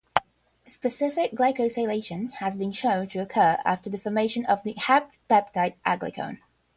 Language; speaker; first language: English; non-native, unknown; Portuguese